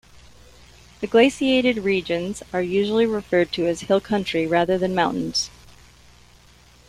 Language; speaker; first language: English; native; English